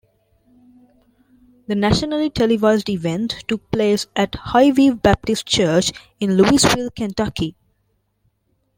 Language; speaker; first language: English; non-native, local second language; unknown